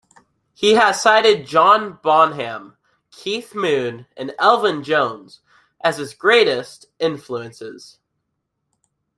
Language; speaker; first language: English; native; English